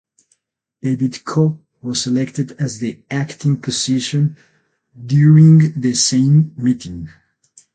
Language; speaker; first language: English; non-native, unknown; Spanish